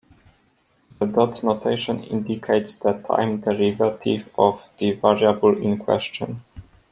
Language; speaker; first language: English; non-native, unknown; Polish